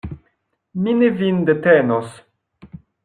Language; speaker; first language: Esperanto; non-native, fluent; French